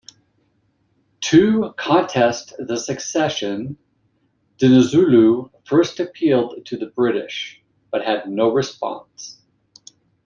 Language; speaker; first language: English; native; English